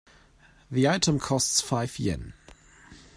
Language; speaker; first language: English; non-native, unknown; German